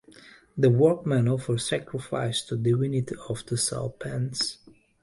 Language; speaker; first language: English; native; English